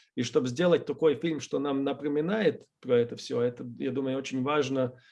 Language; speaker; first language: Russian; non-native, fluent; Latvian